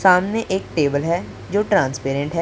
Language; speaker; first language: Hindi; non-native, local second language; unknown